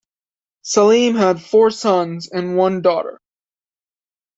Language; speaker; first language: English; native; English